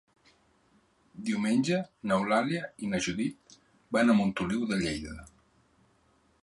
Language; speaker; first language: Catalan; native; Catalan